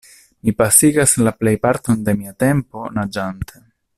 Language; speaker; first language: Esperanto; non-native, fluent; Italian